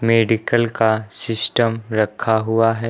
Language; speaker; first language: Hindi; native; Hindi